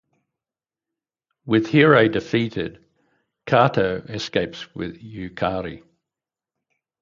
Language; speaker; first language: English; native; English